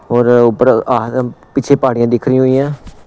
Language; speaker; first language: Hindi; non-native, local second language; Punjabi